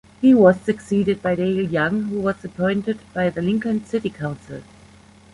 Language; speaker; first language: English; non-native, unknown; German